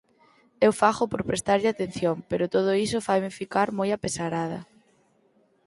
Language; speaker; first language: Galician; native; Galician